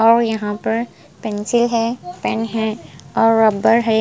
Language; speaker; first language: Hindi; non-native, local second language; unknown